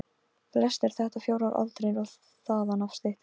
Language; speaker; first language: Icelandic; non-native, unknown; Polish